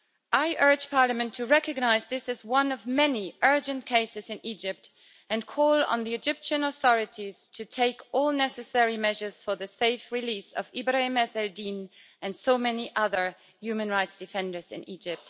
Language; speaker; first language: English; native; English